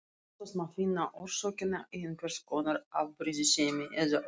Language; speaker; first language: Icelandic; non-native, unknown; Russian